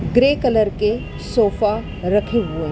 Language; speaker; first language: Hindi; native; Hindi